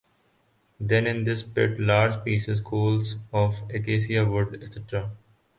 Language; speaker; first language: English; non-native, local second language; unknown